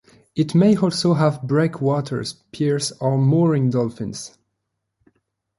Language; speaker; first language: English; non-native, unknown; French